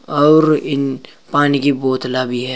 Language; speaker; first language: Hindi; native; Hindi